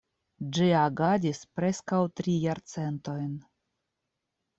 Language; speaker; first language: Esperanto; non-native, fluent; Russian